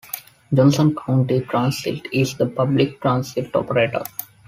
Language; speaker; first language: English; non-native, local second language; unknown